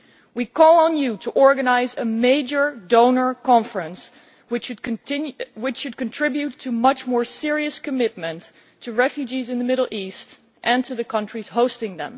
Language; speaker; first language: English; non-native, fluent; Dutch